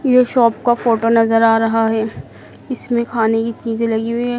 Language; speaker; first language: Hindi; native; Hindi